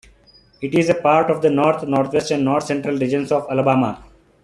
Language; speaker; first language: English; non-native, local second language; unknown